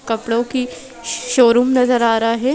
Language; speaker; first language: Hindi; native; Hindi